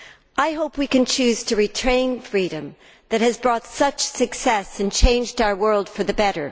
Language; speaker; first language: English; native; English